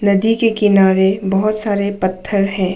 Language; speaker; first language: Hindi; non-native, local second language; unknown